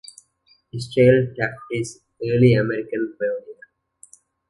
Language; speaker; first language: English; non-native, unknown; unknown